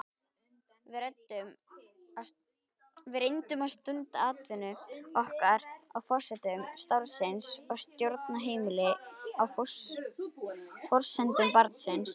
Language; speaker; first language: Icelandic; native; Icelandic